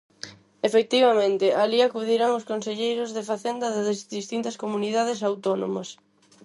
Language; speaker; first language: Galician; non-native, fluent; Spanish